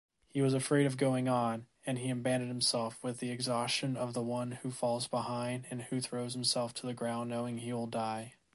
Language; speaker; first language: English; native; English